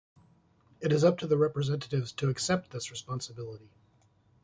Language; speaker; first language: English; native; English